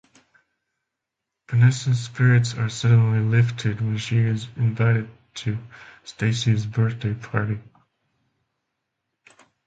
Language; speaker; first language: English; non-native, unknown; Finnish